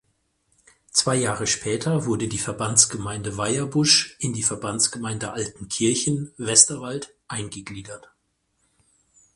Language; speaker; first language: German; native; German